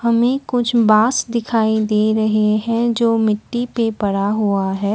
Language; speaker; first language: Hindi; non-native, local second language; Assamese